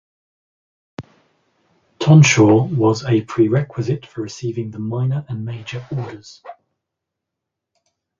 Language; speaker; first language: English; native; English